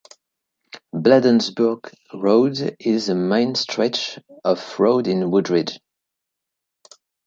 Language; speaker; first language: English; non-native, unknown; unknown